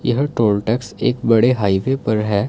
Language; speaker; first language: Hindi; non-native, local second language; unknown